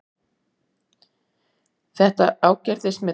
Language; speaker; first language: Icelandic; native; Icelandic